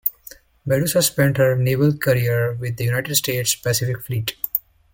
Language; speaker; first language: English; native; English